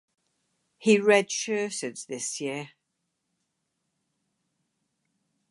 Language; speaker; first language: English; native; English